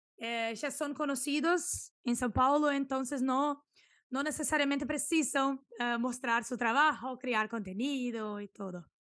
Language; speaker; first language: Spanish; non-native, related language; Portuguese